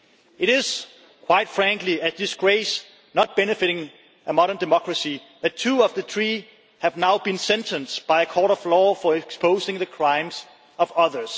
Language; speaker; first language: English; non-native, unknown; Danish